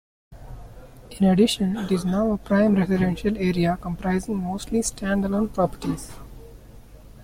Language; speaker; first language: English; non-native, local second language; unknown